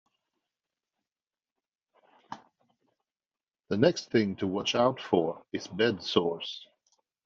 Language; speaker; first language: English; native; English